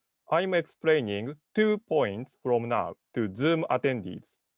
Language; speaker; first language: English; non-native, learner; Japanese